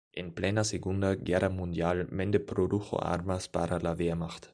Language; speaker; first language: Spanish; non-native, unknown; German